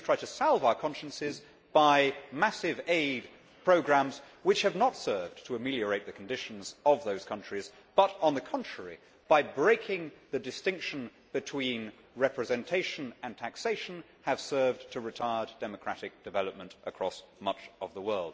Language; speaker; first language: English; native; English